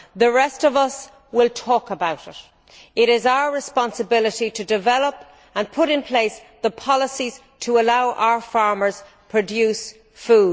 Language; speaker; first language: English; native; English